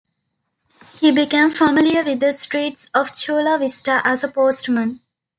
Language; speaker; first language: English; non-native, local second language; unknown